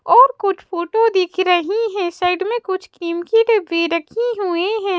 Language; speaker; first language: Hindi; native; Hindi